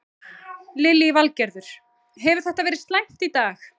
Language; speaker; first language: Icelandic; native; Icelandic